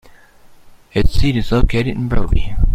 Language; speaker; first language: English; native; English